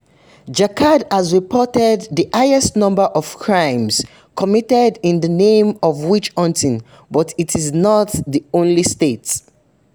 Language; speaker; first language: English; non-native, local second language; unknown